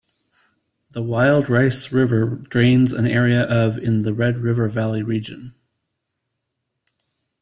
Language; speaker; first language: English; native; English